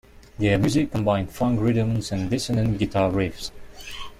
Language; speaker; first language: English; non-native, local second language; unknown